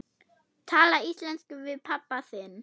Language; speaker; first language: Icelandic; non-native, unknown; German